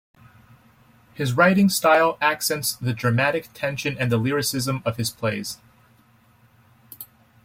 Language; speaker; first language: English; native; English